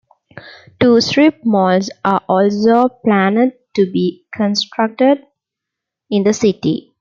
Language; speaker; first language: English; non-native, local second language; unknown